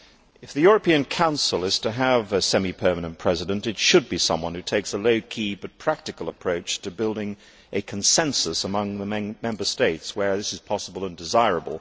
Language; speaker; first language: English; native; English